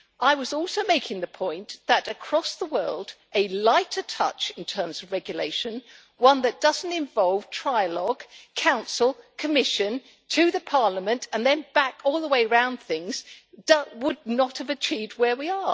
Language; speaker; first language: English; native; English